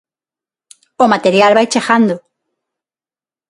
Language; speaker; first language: Galician; non-native, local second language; Spanish